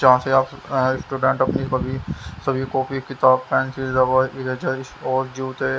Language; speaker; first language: Hindi; native; Hindi